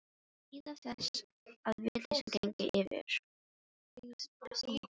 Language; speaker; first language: Icelandic; non-native, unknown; Filipino